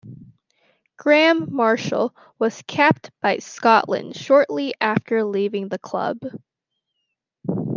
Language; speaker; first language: English; native; English